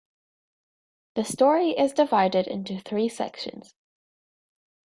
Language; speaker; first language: English; native; English